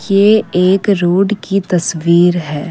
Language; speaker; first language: Hindi; non-native, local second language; Assamese